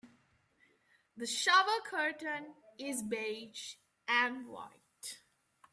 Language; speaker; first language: English; non-native, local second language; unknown